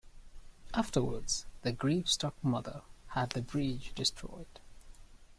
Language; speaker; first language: English; native; English